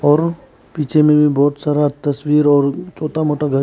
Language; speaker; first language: Hindi; early bilingual, other home language; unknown